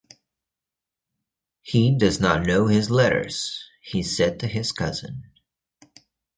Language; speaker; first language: English; native; English